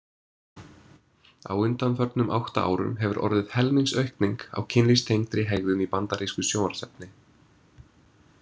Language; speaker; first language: Icelandic; non-native, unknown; English